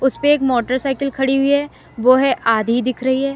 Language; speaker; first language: Hindi; native; Hindi